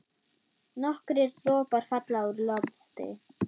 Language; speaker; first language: Icelandic; non-native, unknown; German